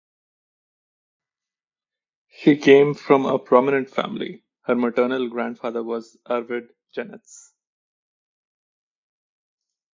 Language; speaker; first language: English; non-native, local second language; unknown